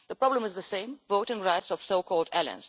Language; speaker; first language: English; non-native, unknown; Russian